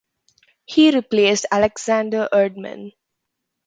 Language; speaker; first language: English; non-native, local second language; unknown